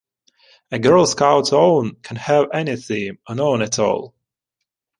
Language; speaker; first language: English; non-native, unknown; Ukrainian